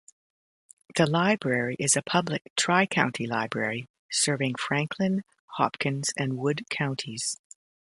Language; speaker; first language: English; native; English